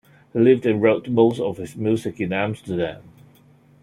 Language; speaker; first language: English; non-native, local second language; Cantonese